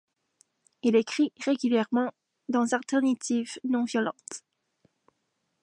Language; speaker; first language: French; native; French